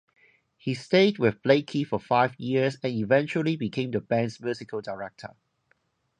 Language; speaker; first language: English; non-native, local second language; Cantonese